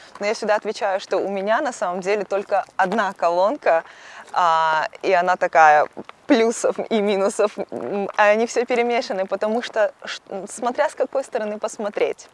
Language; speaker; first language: Russian; native; Russian